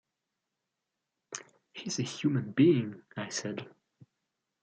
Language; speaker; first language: English; non-native, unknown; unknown